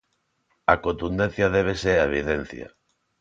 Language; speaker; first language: Galician; non-native, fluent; Spanish